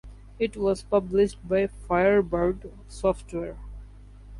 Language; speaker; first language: English; non-native, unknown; Bangla